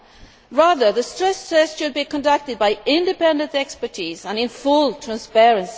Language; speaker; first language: English; non-native, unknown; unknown